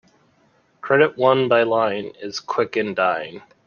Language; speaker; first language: English; native; English